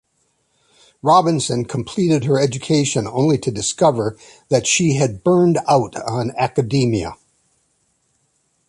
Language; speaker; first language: English; native; English